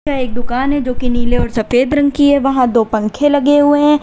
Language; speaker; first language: Hindi; native; Hindi